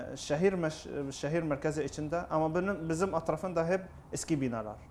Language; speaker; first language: Turkish; non-native, learner; Arabic